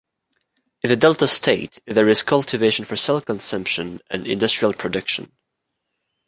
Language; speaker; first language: English; non-native, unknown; French